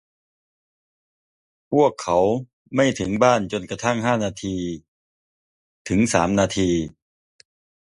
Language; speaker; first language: Thai; non-native, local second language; Northeastern Thai